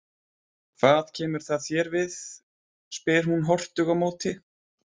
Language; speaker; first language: Icelandic; native; Icelandic